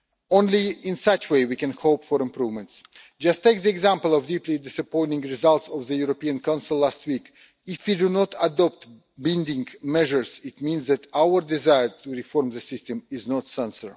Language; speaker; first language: English; non-native, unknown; Russian